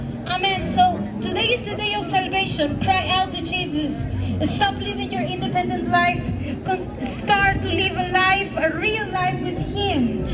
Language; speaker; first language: English; non-native, fluent; Spanish